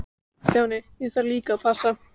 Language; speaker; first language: Icelandic; native; Icelandic